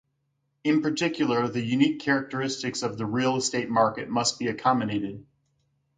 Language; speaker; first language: English; native; English